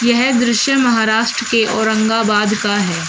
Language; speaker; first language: Hindi; native; Hindi